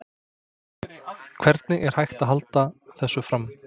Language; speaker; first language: Icelandic; non-native, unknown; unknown